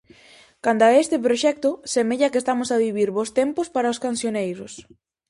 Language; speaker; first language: Galician; native; Galician